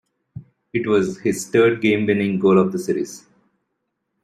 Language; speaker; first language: English; non-native, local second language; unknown